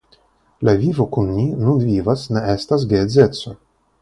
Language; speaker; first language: Esperanto; non-native, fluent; Russian